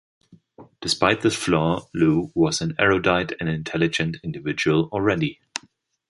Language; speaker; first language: English; non-native, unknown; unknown